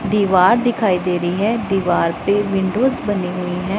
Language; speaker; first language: Hindi; non-native, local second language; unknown